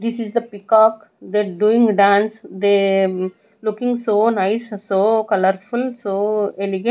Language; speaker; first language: English; non-native, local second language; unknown